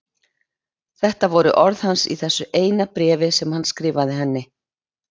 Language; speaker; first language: Icelandic; native; Icelandic